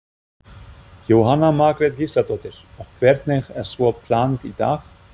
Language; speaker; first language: Icelandic; non-native, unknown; German